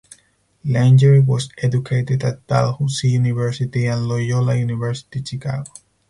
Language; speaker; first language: English; non-native, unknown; Spanish